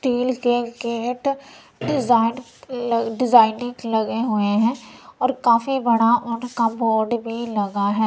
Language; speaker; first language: Hindi; non-native, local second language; Punjabi